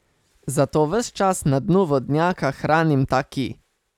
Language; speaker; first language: Slovenian; native; Slovenian